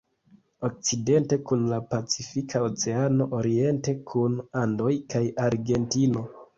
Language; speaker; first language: Esperanto; non-native, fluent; Kinyarwanda